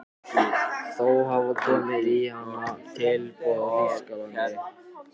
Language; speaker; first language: Icelandic; non-native, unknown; Japanese